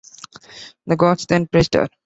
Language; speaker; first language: English; non-native, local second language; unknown